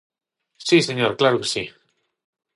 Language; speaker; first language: Galician; non-native, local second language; Spanish